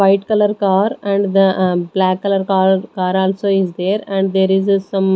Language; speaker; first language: English; non-native, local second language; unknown